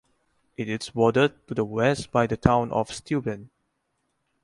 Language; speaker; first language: English; non-native, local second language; Chinese